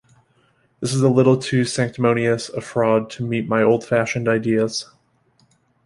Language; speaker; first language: English; native; English